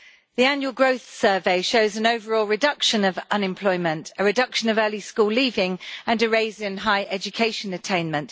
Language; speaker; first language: English; native; English